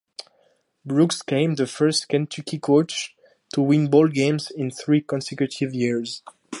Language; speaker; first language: English; non-native, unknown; French